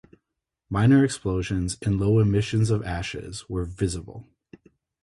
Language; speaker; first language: English; native; English